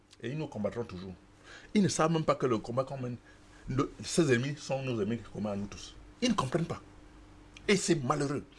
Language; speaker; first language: French; non-native, local second language; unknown